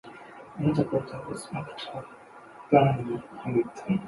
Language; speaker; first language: English; non-native, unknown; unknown